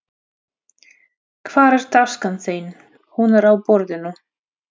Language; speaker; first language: Icelandic; non-native, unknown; Russian